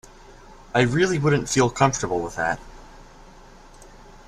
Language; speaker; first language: English; native; English